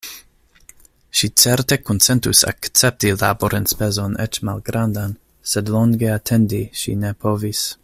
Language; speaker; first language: Esperanto; non-native, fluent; English